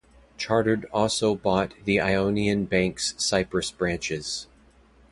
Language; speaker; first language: English; native; English